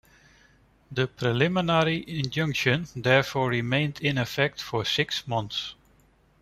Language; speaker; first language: English; non-native, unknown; Dutch